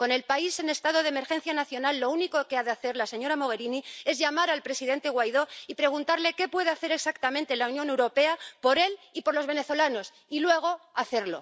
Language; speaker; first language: Spanish; native; Spanish